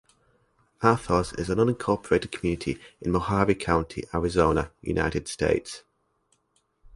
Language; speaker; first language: English; native; English